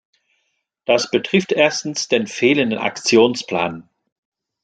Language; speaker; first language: German; non-native, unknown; French